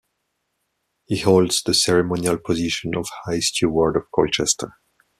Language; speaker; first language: English; non-native, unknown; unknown